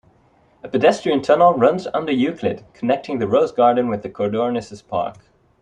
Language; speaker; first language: English; non-native, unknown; Dutch